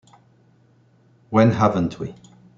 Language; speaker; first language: English; non-native, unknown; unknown